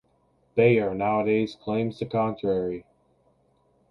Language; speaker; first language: English; native; English